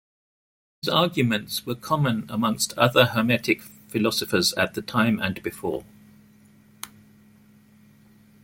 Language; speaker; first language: English; native; English